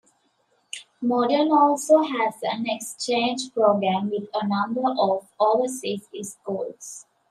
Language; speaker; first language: English; native; English